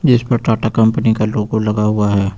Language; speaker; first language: Hindi; native; Hindi